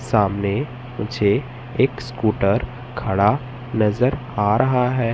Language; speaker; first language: Hindi; native; Hindi